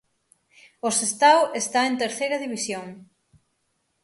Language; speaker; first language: Galician; native; Galician